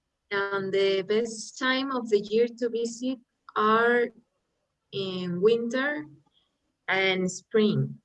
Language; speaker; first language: English; non-native, learner; Spanish